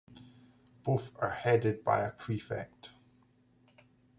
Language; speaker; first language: English; native; English